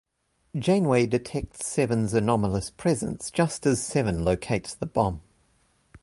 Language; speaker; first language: English; native; English